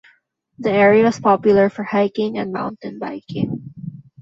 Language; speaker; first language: English; non-native, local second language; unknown